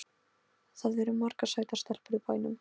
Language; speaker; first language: Icelandic; non-native, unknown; Polish